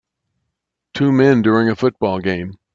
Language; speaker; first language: English; native; English